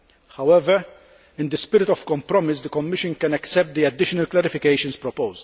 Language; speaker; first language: English; non-native, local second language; Maltese